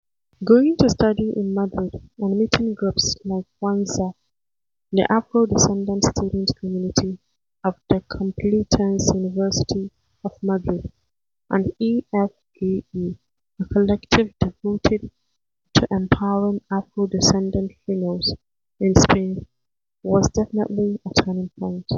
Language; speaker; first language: English; non-native, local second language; Hausa